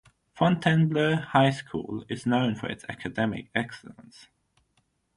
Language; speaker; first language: English; non-native, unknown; German